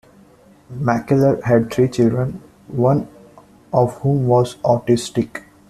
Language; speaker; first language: English; non-native, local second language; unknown